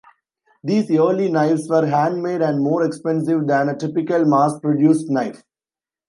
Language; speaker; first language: English; non-native, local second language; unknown